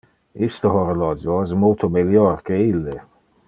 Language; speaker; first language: Interlingua; non-native, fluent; Dutch